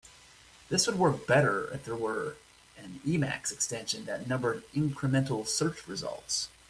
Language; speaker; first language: English; native; English